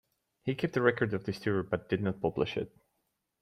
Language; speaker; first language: English; native; English